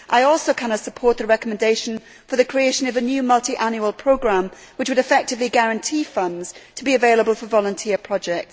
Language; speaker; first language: English; native; English